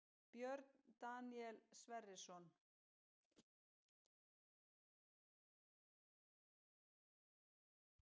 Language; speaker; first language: Icelandic; native; Icelandic